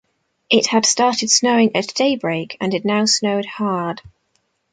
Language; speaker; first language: English; native; English